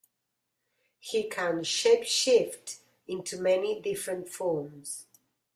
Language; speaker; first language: English; non-native, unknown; Spanish